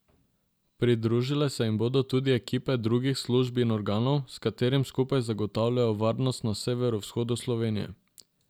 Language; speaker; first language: Slovenian; non-native, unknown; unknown